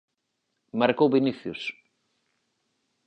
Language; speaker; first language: Galician; native; Galician